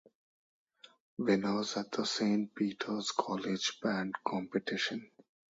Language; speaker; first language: English; non-native, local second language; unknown